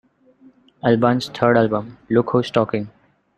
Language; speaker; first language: English; non-native, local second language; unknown